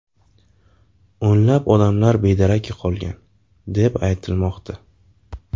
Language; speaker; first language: Uzbek; native; Uzbek